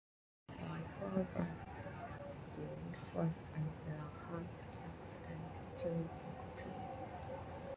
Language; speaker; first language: English; non-native, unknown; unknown